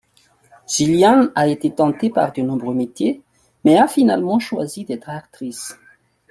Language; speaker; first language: French; non-native, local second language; Malagasy